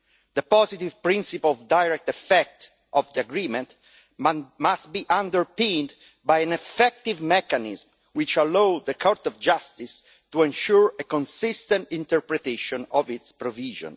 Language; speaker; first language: English; non-native, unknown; Italian